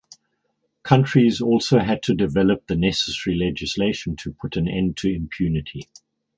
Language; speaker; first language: English; native; English